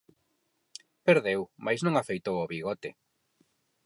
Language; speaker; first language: Galician; non-native, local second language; Spanish